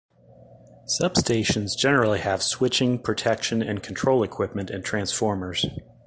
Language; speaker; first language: English; native; English